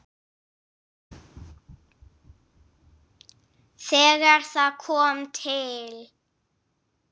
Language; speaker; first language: Icelandic; non-native, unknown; English